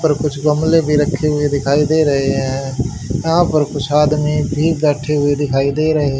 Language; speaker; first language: Hindi; native; Hindi